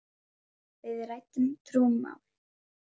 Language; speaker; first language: Icelandic; native; Icelandic